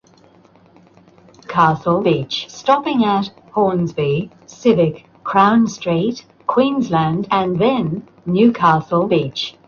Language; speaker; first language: English; native; English